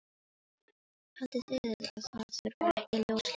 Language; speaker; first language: Icelandic; non-native, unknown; Filipino